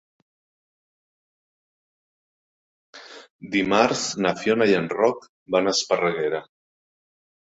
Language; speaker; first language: Catalan; native; Catalan